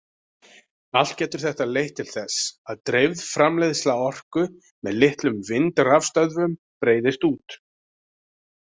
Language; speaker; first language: Icelandic; native; Icelandic